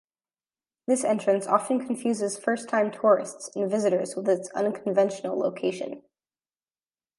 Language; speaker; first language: English; native; English